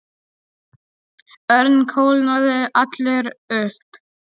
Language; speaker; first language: Icelandic; non-native, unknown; Polish